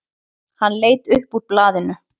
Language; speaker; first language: Icelandic; native; Icelandic